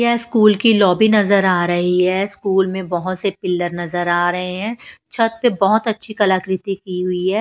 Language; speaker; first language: Hindi; non-native, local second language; Punjabi